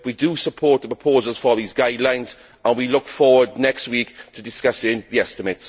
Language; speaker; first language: English; native; English